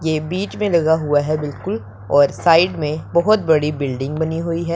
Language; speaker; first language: Hindi; non-native, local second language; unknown